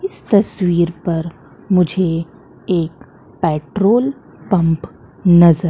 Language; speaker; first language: Hindi; native; Hindi